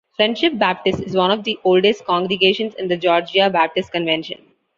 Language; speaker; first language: English; non-native, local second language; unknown